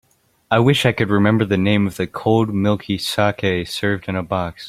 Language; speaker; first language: English; native; English